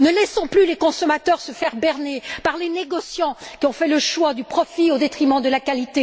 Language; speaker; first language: French; native; French